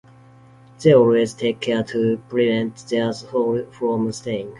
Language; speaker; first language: English; non-native, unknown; Japanese